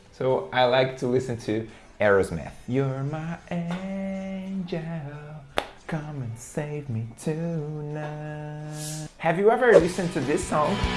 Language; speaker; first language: English; non-native, fluent; Portuguese